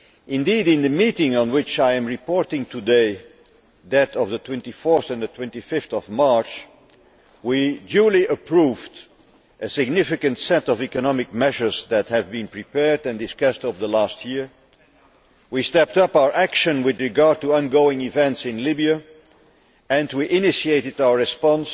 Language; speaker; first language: English; non-native, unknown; Dutch